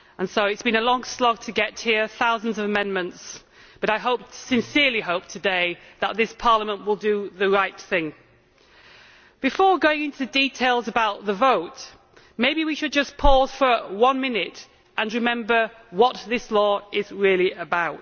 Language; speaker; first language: English; native; English